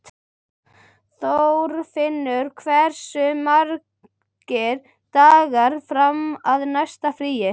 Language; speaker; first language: Icelandic; native; Icelandic